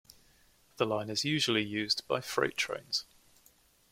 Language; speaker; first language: English; native; English